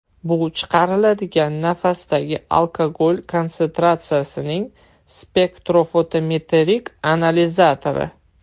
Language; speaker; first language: Uzbek; non-native, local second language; Russian